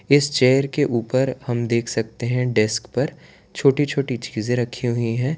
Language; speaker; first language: Hindi; non-native, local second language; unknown